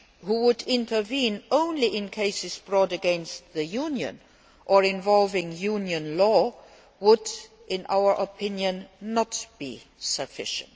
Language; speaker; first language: English; non-native, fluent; Luxembourgish